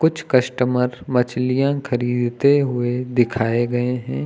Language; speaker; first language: Hindi; native; Hindi